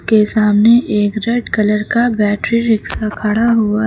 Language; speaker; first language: Hindi; native; Hindi